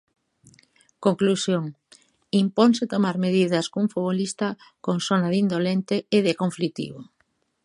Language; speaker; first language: Galician; native; Galician